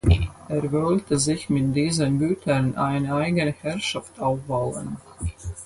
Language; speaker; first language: German; non-native, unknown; Latvian